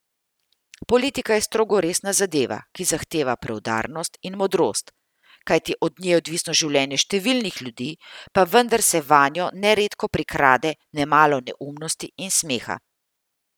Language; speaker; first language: Slovenian; native; Slovenian